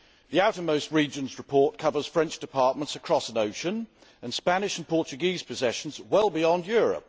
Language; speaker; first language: English; native; English